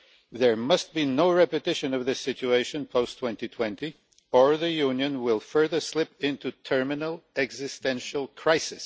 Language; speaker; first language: English; non-native, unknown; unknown